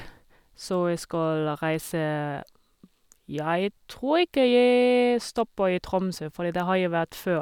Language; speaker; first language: Norwegian; non-native, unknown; German